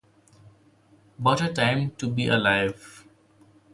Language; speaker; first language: English; non-native, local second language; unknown